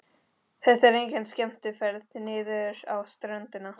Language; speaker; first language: Icelandic; non-native, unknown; Spanish